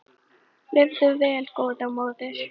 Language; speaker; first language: Icelandic; native; Icelandic